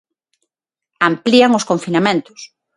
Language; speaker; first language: Galician; non-native, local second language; Spanish